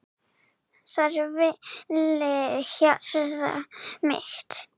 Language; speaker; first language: Icelandic; non-native, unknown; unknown